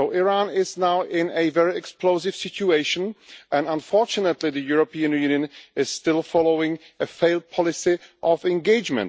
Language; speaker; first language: English; non-native, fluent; Czech